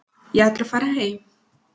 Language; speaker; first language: Icelandic; non-native, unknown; Spanish